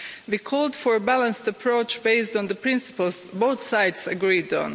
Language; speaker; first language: English; non-native, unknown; Croatian